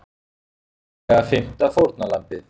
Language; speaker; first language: Icelandic; native; Icelandic